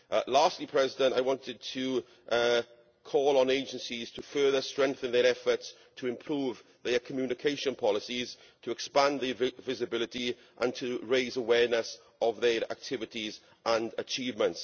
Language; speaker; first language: English; native; English